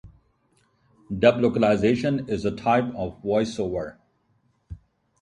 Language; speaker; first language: English; non-native, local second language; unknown